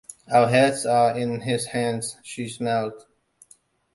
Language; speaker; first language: English; non-native, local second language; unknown